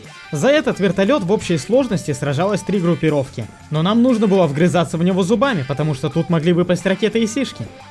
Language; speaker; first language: Russian; native; Russian